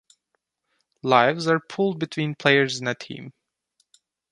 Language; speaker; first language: English; non-native, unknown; Turkish